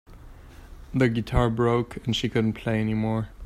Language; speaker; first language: English; non-native, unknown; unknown